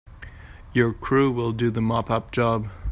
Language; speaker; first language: English; non-native, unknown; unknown